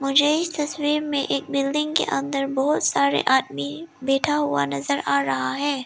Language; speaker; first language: Hindi; early bilingual, other home language; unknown